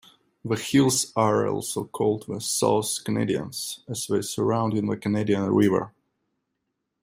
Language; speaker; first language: English; non-native, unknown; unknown